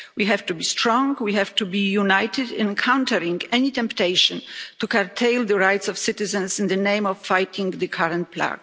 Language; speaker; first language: English; non-native, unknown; Polish